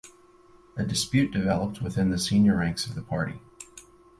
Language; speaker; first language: English; native; English